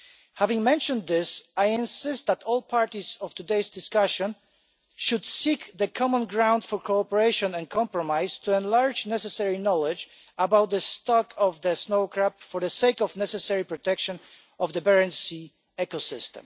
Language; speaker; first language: English; non-native, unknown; Polish